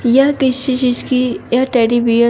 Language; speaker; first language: Hindi; native; Hindi